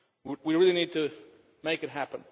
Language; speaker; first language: English; non-native, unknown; Lithuanian